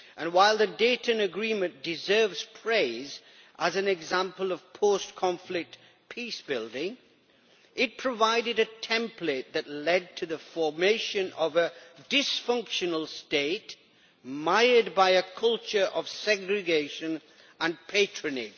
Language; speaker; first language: English; native; English